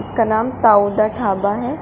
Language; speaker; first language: Hindi; native; Hindi